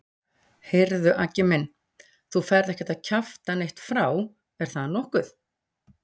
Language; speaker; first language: Icelandic; native; Icelandic